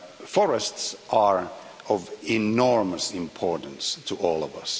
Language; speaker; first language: English; non-native, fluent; Finnish